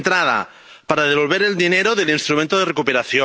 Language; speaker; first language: Spanish; non-native, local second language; Catalan